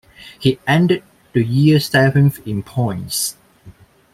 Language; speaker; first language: English; non-native, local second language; Cantonese